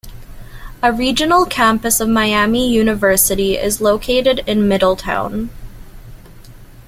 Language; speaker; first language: English; native; English